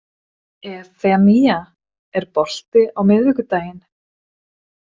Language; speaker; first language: Icelandic; non-native, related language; Swedish